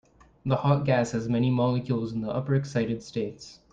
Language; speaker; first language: English; native; English